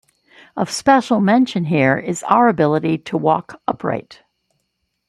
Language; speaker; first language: English; native; English